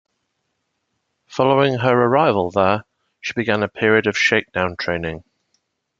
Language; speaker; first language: English; native; English